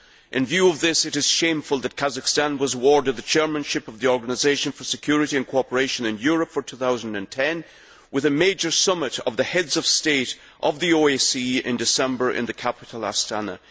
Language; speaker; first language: English; native; English